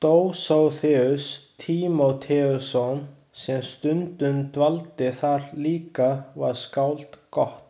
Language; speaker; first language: Icelandic; non-native, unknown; Chinese